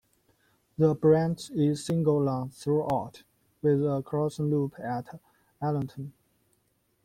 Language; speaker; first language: English; non-native, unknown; Chinese